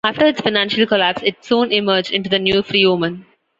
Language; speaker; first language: English; non-native, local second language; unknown